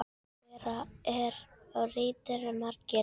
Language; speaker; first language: Icelandic; non-native, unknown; Filipino